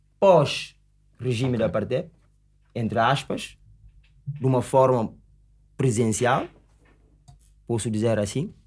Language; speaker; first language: Portuguese; non-native, local second language; Upper Guinea Crioulo